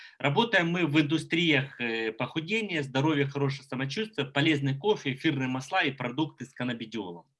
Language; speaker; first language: Russian; native; Russian